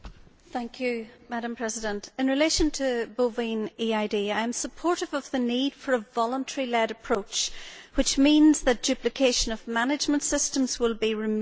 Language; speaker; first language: English; native; English